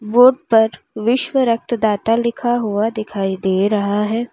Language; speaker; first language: Hindi; native; Hindi